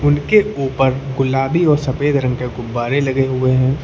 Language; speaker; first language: Hindi; native; Hindi